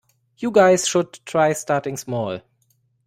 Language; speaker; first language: English; non-native, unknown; German